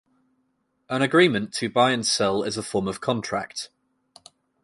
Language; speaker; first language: English; native; English